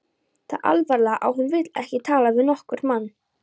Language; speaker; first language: Icelandic; non-native, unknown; Polish